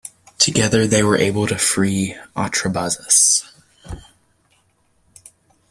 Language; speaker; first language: English; native; English